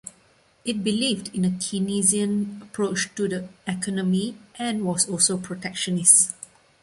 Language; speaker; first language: English; non-native, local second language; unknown